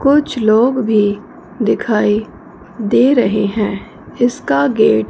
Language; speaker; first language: Hindi; non-native, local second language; Punjabi